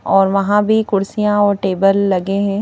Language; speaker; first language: Hindi; native; Hindi